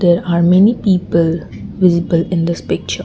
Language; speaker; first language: English; non-native, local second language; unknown